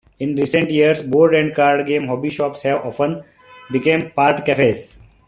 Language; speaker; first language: English; non-native, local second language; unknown